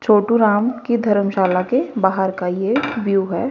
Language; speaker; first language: Hindi; native; Hindi